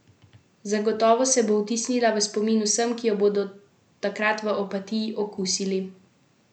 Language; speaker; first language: Slovenian; native; Slovenian